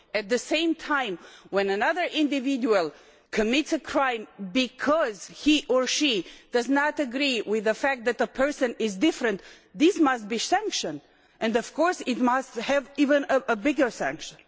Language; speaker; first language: English; non-native, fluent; Romanian